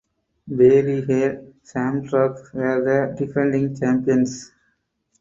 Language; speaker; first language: English; non-native, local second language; Tamil